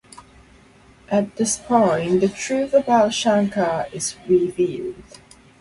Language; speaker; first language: English; non-native, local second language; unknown